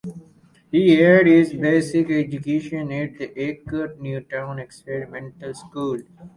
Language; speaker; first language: English; native; English